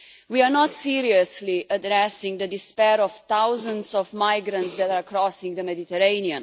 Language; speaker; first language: English; non-native, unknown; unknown